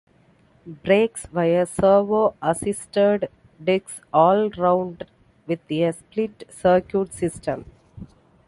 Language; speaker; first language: English; non-native, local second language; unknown